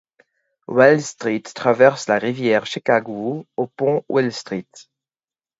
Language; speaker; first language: French; non-native, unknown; English